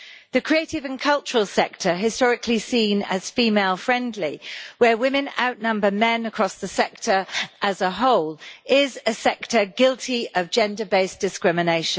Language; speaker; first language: English; native; English